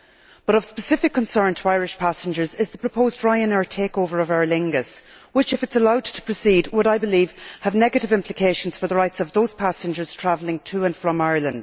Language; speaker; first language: English; native; English